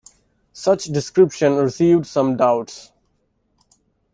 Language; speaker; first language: English; non-native, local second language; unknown